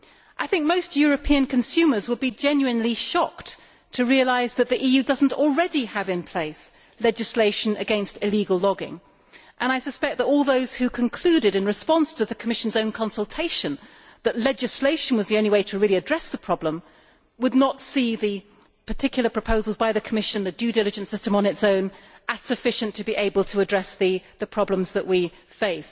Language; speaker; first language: English; native; English